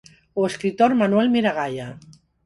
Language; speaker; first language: Galician; non-native, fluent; Spanish